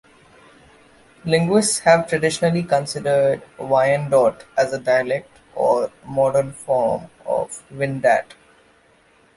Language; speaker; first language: English; non-native, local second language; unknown